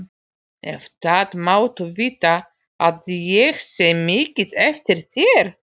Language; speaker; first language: Icelandic; non-native, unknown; Polish